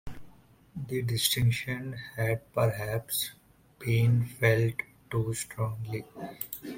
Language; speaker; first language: English; non-native, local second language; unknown